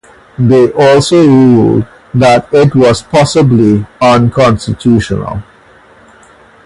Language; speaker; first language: English; native; English